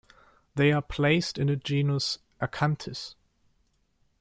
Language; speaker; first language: English; non-native, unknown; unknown